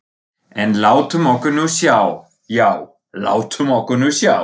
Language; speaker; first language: Icelandic; non-native, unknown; German